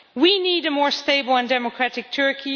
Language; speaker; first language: English; non-native, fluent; Dutch